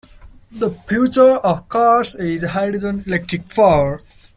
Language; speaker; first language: English; non-native, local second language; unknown